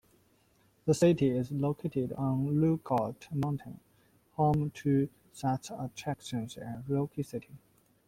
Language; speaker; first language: English; non-native, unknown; Chinese